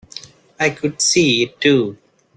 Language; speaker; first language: English; non-native, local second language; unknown